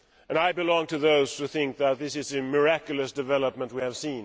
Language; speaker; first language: English; non-native, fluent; Swedish